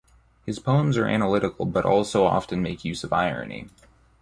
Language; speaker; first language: English; native; English